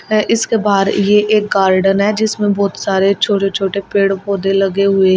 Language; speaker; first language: Hindi; native; Hindi